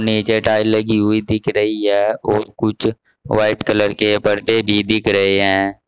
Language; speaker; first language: Hindi; native; Hindi